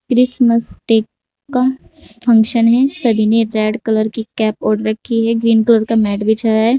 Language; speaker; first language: Hindi; native; Hindi